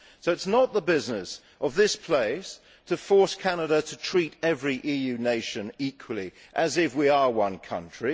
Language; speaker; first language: English; native; English